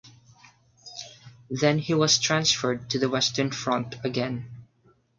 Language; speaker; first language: English; non-native, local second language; Filipino